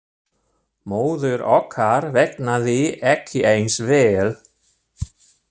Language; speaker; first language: Icelandic; non-native, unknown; German